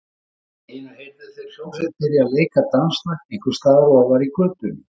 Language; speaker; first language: Icelandic; native; Icelandic